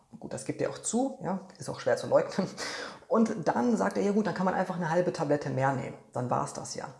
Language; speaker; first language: German; non-native, fluent; Polish